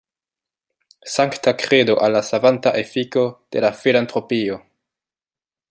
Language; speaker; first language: Esperanto; non-native, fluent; French